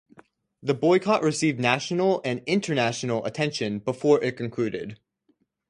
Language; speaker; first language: English; native; English